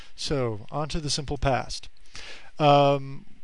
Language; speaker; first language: English; native; English